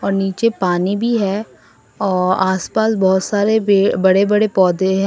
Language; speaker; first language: Hindi; non-native, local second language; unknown